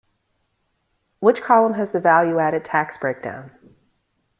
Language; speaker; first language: English; native; English